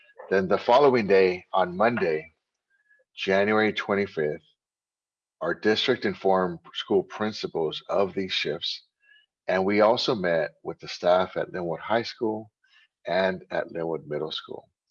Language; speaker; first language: English; native; English